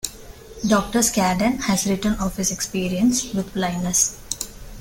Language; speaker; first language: English; non-native, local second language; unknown